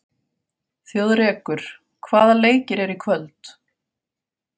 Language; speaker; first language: Icelandic; non-native, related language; Faroese